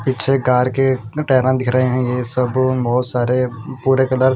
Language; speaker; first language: Hindi; non-native, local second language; Punjabi